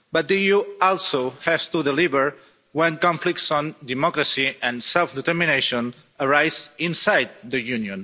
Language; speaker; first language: English; non-native, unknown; Catalan